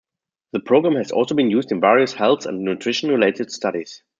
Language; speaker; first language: English; non-native, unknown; German